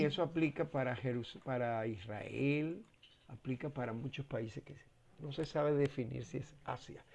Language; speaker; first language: Spanish; native; Spanish